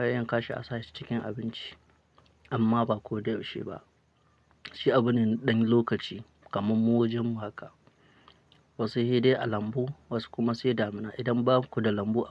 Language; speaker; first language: Hausa; non-native, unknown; Akan